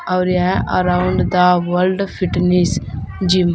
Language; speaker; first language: Hindi; native; Hindi